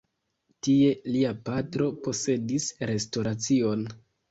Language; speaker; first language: Esperanto; non-native, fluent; Kinyarwanda